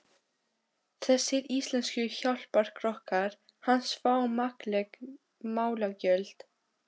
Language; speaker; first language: Icelandic; non-native, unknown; Albanian